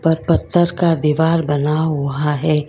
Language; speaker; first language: Hindi; non-native, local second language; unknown